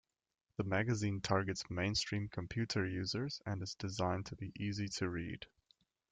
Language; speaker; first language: English; native; English